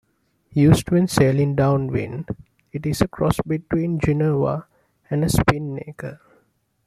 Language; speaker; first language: English; non-native, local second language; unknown